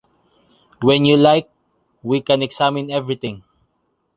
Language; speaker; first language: English; non-native, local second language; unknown